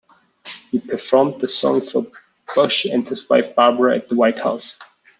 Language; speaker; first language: English; non-native, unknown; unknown